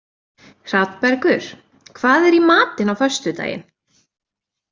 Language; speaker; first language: Icelandic; native; Icelandic